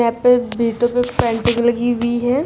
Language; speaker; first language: Hindi; native; Hindi